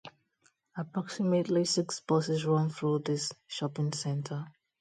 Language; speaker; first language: English; non-native, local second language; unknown